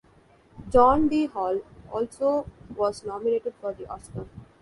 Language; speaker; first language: English; non-native, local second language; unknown